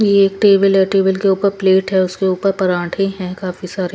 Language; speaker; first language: Hindi; non-native, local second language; Punjabi